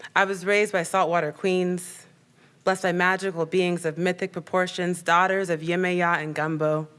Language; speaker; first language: English; native; English